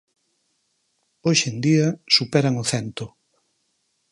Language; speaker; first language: Galician; native; Galician